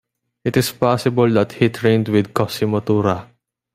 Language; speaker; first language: English; non-native, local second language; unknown